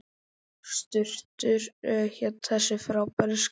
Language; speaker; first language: Icelandic; native; Icelandic